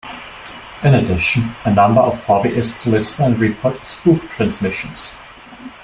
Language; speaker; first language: English; non-native, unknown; German